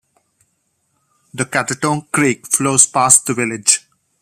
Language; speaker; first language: English; non-native, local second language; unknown